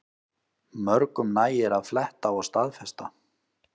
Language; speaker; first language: Icelandic; native; Icelandic